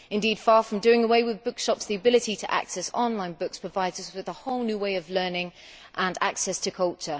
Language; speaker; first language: English; native; English